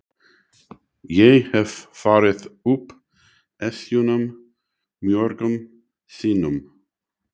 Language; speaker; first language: Icelandic; non-native, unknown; English